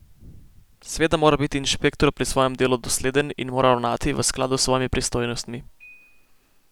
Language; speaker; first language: Slovenian; native; Slovenian